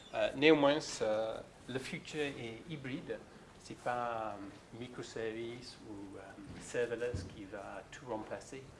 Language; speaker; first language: French; non-native, fluent; English